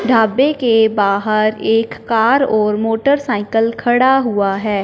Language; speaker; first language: Hindi; non-native, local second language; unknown